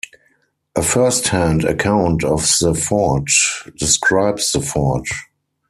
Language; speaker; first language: English; non-native, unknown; German